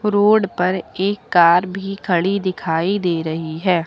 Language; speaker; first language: Hindi; native; Hindi